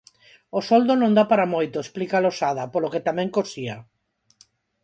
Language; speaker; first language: Galician; non-native, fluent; Spanish